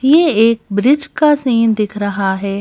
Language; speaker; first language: Hindi; native; Hindi